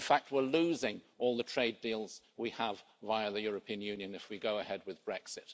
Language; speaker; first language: English; native; English